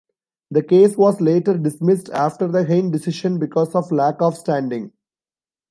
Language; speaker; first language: English; non-native, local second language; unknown